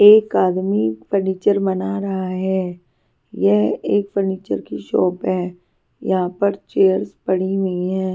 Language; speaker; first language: Hindi; non-native, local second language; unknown